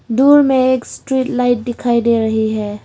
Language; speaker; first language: Hindi; early bilingual, other home language; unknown